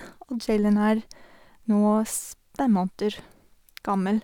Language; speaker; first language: Norwegian; non-native, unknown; English